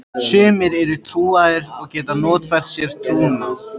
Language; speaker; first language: Icelandic; native; Icelandic